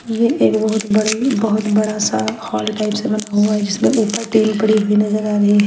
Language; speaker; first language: Hindi; non-native, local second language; Punjabi